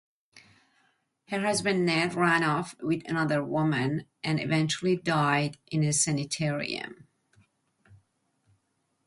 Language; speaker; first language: English; native; English